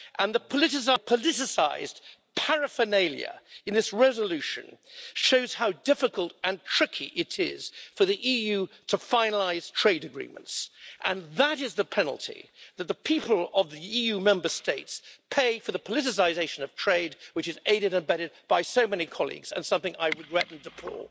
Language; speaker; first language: English; native; English